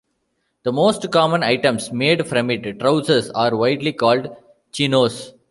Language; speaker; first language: English; non-native, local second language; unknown